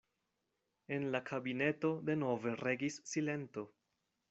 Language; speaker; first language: Esperanto; non-native, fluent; Spanish